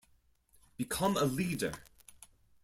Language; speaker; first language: English; non-native, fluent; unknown